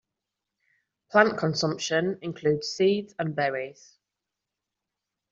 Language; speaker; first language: English; non-native, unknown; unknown